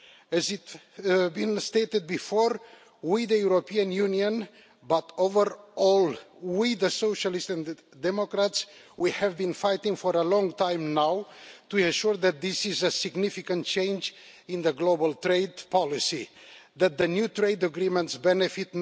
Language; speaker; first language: English; non-native, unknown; Romanian